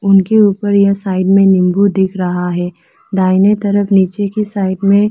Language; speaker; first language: Hindi; non-native, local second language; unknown